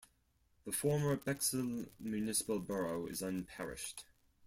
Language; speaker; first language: English; non-native, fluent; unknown